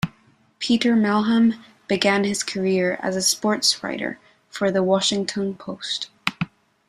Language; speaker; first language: English; non-native, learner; Spanish